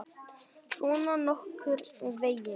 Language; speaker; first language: Icelandic; non-native, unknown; Vietnamese